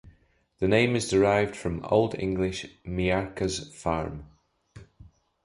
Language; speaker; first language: English; native; English